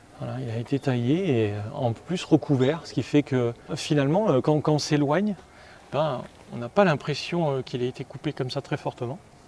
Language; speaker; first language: French; native; French